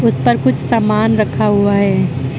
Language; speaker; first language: Hindi; native; Hindi